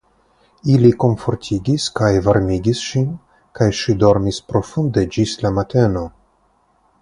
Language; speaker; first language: Esperanto; non-native, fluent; Russian